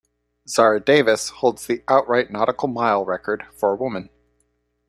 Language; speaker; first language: English; native; English